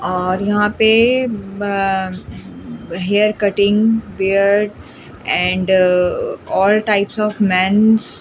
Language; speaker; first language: Hindi; native; Hindi